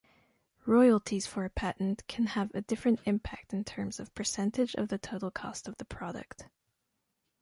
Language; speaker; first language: English; non-native, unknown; French